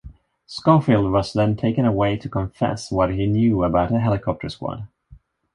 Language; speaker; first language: English; non-native, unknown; Swedish